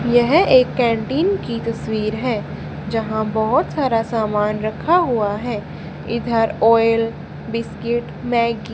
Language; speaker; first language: Hindi; native; Hindi